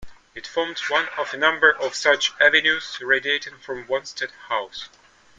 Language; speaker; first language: English; native; English